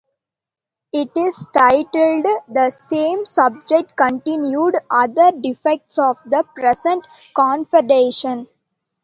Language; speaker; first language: English; non-native, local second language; Tamil